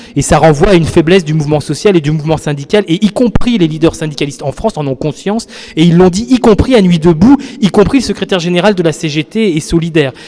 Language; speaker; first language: French; native; French